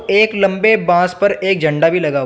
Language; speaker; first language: Hindi; native; Hindi